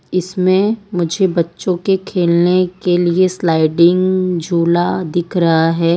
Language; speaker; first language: Hindi; non-native, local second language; Gujarati